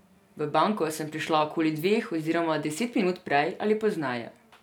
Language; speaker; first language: Slovenian; non-native, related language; Serbian